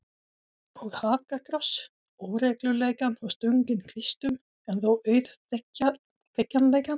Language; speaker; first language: Icelandic; non-native, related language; Swedish